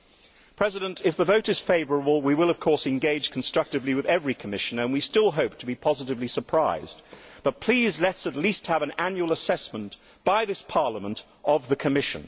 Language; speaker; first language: English; native; English